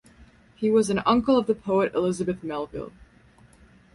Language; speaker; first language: English; native; English